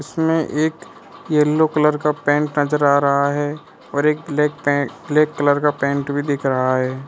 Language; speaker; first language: Hindi; non-native, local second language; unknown